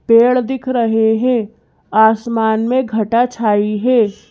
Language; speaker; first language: Hindi; native; Hindi